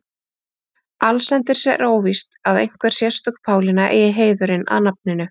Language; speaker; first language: Icelandic; native; Icelandic